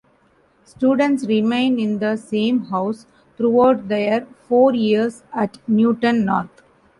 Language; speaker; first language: English; non-native, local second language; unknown